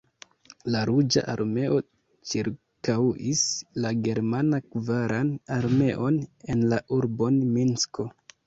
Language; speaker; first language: Esperanto; non-native, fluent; Kinyarwanda